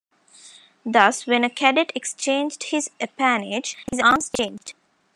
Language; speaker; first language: English; non-native, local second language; Tamil